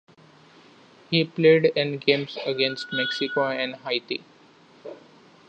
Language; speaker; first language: English; non-native, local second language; Marathi